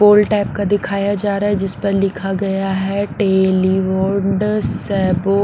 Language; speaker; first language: Hindi; non-native, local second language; Punjabi